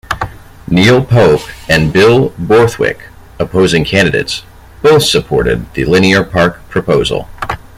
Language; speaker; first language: English; native; English